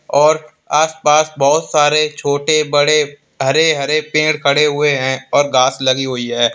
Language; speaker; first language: Hindi; native; Hindi